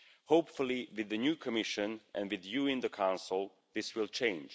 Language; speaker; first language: English; non-native, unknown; Hungarian